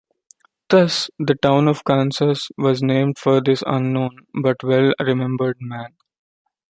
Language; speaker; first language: English; non-native, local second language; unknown